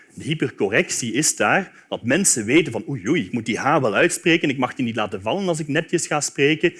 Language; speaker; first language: Dutch; native; Dutch